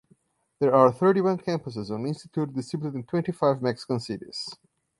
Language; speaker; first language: English; non-native, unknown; Portuguese